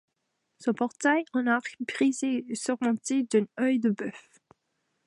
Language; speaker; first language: French; native; French